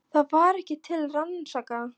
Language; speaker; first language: Icelandic; non-native, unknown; Polish